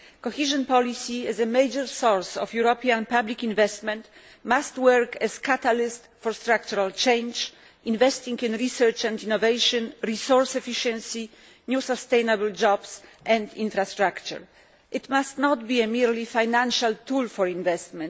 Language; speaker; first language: English; non-native, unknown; Polish